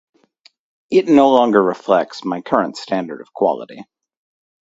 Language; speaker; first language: English; native; English